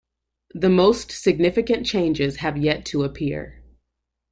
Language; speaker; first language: English; native; English